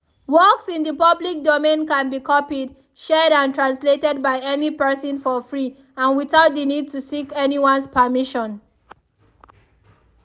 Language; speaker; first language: English; non-native, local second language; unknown